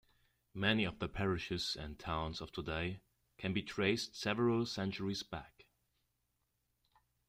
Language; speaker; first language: English; non-native, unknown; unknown